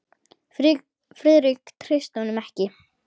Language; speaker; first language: Icelandic; native; Icelandic